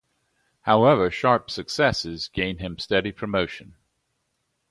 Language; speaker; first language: English; native; English